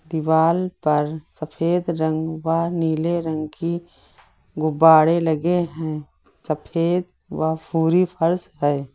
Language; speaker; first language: Hindi; native; Hindi